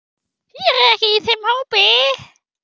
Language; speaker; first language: Icelandic; non-native, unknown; German